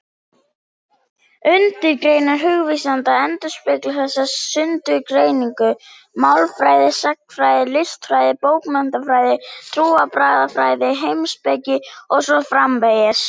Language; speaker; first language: Icelandic; native; Icelandic